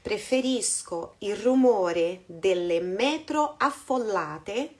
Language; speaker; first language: Italian; non-native, fluent; Portuguese